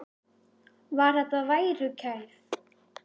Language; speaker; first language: Icelandic; native; Icelandic